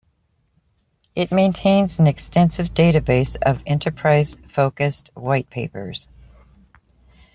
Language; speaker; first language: English; native; English